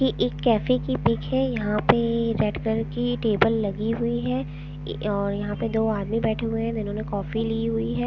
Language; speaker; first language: Hindi; non-native, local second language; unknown